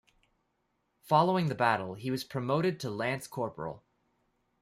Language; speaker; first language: English; native; English